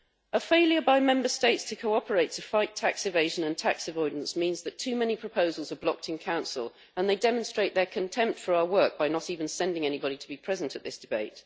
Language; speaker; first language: English; native; English